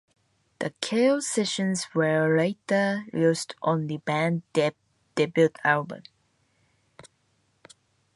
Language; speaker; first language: English; non-native, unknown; Japanese